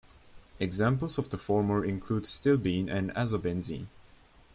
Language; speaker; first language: English; non-native, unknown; Turkish